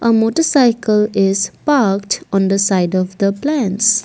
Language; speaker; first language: English; non-native, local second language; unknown